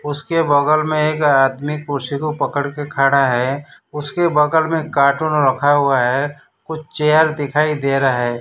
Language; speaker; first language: Hindi; non-native, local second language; Gujarati